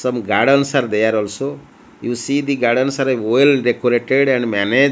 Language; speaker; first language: English; non-native, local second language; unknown